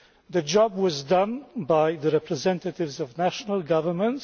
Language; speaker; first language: English; non-native, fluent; Polish